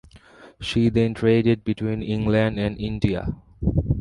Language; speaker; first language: English; non-native, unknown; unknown